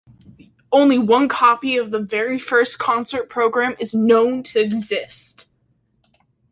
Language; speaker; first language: English; native; English